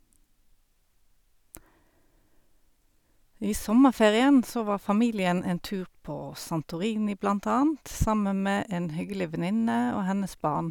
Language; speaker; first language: Norwegian; native; Norwegian